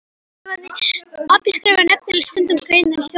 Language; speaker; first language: Icelandic; non-native, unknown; Polish